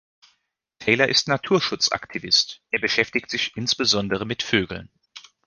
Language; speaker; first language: German; native; German